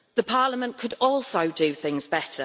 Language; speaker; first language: English; native; English